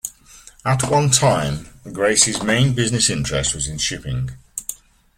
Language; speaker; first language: English; native; English